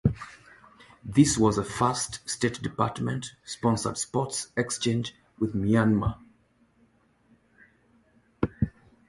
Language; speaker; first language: English; native; English